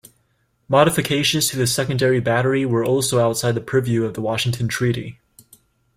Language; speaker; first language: English; native; English